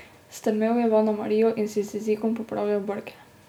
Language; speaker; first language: Slovenian; native; Slovenian